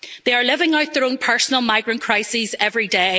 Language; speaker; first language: English; native; English